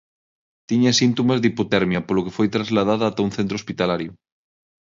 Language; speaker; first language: Galician; non-native, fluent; Spanish